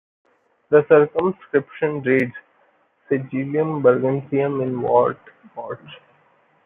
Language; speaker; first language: English; non-native, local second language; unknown